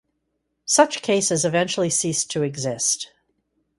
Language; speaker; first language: English; native; English